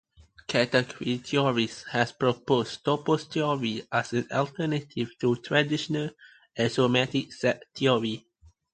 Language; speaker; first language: English; non-native, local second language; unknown